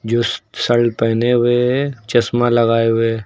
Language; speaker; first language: Hindi; native; Hindi